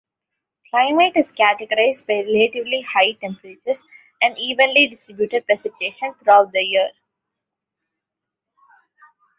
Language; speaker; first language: English; non-native, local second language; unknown